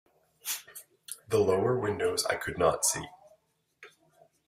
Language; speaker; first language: English; native; English